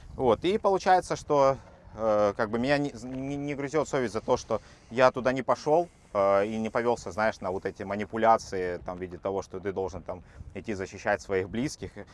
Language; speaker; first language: Russian; native; Russian